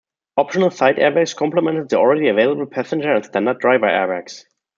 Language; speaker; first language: English; non-native, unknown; German